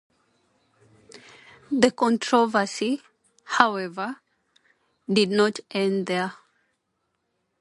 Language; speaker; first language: English; non-native, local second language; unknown